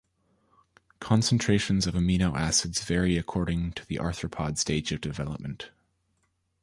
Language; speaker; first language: English; native; English